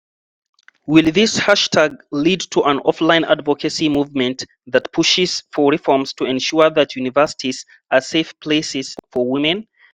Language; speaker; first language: English; non-native, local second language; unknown